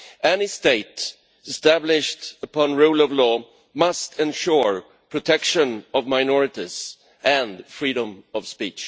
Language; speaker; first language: English; non-native, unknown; Swedish